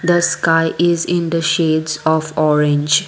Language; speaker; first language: English; non-native, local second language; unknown